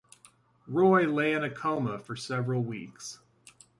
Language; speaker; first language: English; native; English